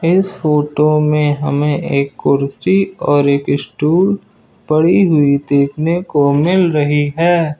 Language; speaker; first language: Hindi; native; Hindi